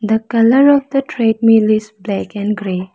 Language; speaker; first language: English; non-native, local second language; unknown